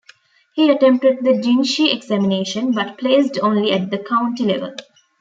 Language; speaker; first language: English; non-native, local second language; Tamil